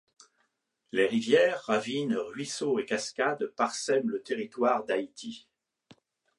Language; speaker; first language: French; native; French